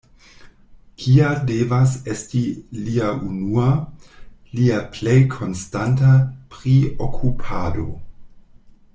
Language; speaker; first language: Esperanto; non-native, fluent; German